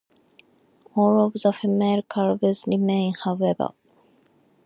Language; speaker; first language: English; non-native, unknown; Japanese